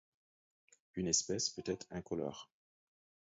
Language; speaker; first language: French; non-native, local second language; Haitian Creole